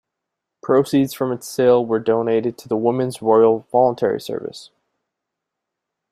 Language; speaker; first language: English; native; English